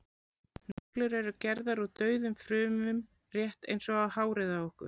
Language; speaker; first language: Icelandic; native; Icelandic